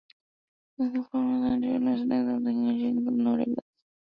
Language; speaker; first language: English; non-native, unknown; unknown